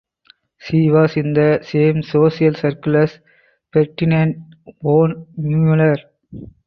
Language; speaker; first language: English; non-native, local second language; Tamil